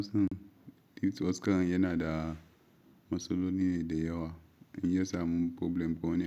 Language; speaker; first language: Hausa; non-native, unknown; Yoruba